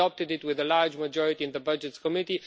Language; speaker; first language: English; non-native, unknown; Romanian